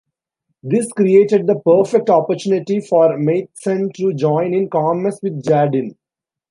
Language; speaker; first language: English; non-native, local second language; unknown